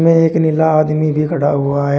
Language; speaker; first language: Hindi; native; Hindi